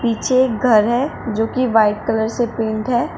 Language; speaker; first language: Hindi; native; Hindi